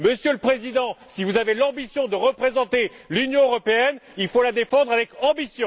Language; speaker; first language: French; native; French